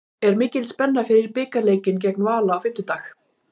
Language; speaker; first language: Icelandic; native; Icelandic